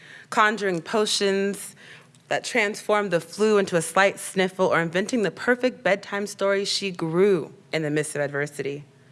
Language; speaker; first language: English; native; English